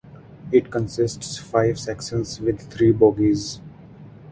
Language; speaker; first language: English; non-native, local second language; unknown